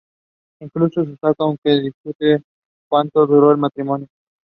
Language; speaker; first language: English; non-native, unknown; Spanish